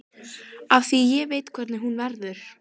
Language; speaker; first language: Icelandic; native; Icelandic